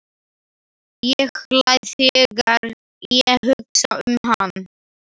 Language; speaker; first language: Icelandic; non-native, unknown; Slovak